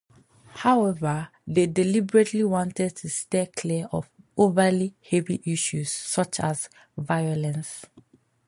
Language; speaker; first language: English; non-native, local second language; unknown